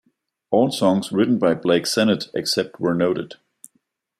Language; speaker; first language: English; non-native, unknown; Danish